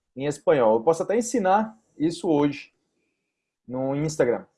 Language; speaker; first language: Portuguese; native; Portuguese